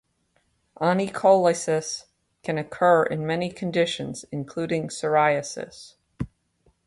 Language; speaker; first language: English; native; English